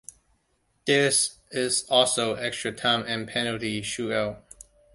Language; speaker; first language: English; non-native, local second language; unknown